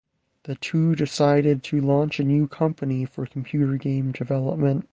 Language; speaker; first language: English; native; English